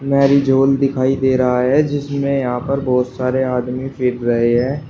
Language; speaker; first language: Hindi; native; Hindi